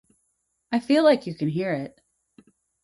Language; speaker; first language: English; native; English